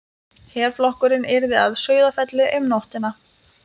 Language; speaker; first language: Icelandic; non-native, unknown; Lithuanian